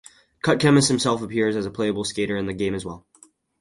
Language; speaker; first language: English; native; English